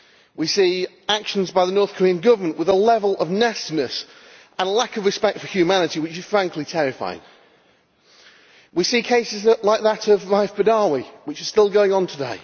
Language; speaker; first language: English; native; English